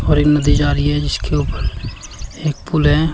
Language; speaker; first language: Hindi; native; Hindi